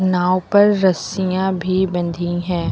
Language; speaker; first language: Hindi; native; Hindi